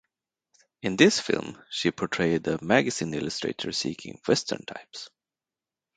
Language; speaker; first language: English; non-native, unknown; Swedish